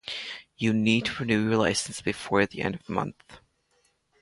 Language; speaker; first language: English; non-native, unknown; Latvian